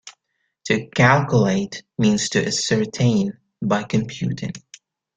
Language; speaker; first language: English; native; English